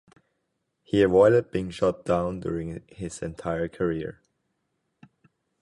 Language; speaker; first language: English; non-native, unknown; German